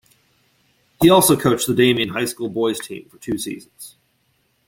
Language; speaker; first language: English; native; English